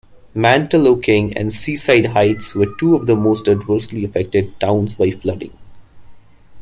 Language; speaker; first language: English; non-native, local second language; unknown